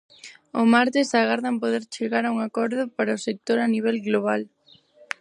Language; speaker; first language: Galician; non-native, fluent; Spanish